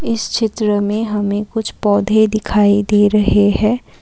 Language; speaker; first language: Hindi; non-native, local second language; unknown